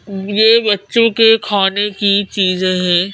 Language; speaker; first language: Hindi; native; Hindi